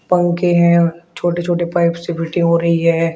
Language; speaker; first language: Hindi; native; Hindi